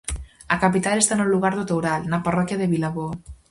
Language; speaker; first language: Galician; native; Galician